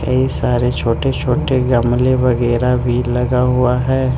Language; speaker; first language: Hindi; non-native, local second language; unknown